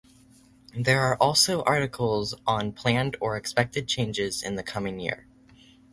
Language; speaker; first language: English; native; English